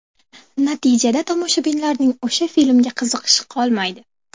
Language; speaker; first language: Uzbek; native; Uzbek